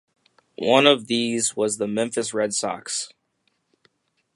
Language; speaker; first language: English; native; English